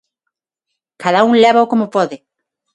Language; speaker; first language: Galician; non-native, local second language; Spanish